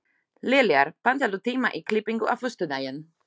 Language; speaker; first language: Icelandic; non-native, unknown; Slovak